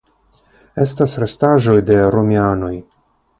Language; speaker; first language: Esperanto; non-native, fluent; Russian